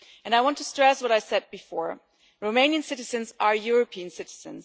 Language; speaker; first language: English; non-native, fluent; German